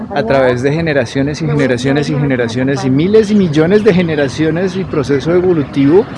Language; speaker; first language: Spanish; native; Spanish